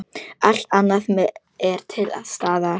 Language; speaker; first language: Icelandic; non-native, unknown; Polish